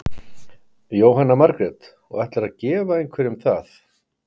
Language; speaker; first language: Icelandic; native; Icelandic